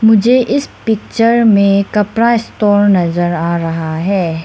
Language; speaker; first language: Hindi; non-native, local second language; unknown